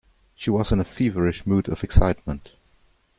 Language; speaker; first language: English; non-native, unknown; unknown